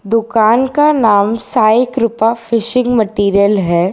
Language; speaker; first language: Hindi; non-native, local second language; Gujarati